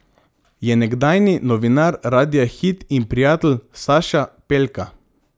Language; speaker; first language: Slovenian; non-native, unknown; Macedonian